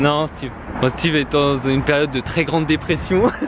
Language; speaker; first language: French; native; French